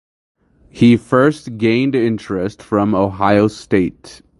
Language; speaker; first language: English; native; English